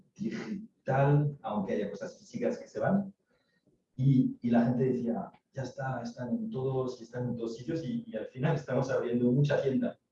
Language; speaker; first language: Spanish; non-native, fluent; French